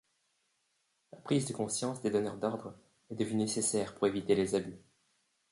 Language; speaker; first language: French; native; French